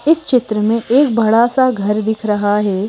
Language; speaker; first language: Hindi; native; Hindi